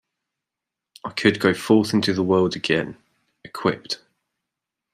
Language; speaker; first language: English; native; English